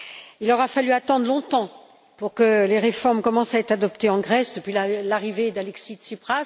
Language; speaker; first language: French; native; French